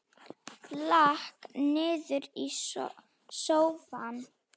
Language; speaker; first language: Icelandic; non-native, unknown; Slovak